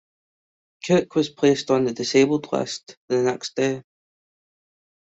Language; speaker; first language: English; native; English